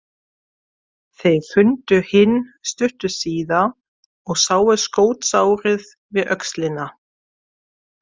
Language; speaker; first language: Icelandic; non-native, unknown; German